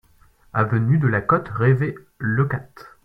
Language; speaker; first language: French; native; French